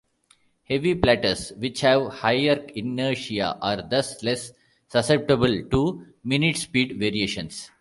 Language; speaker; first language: English; non-native, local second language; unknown